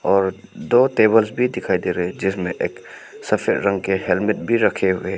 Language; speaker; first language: Hindi; non-native, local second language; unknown